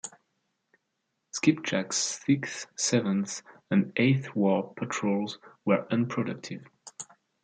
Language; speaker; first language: English; non-native, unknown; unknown